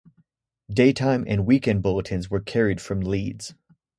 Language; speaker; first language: English; native; English